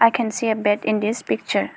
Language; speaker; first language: English; non-native, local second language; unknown